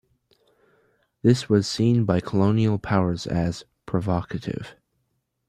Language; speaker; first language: English; native; English